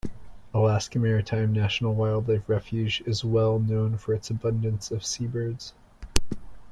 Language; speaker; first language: English; native; English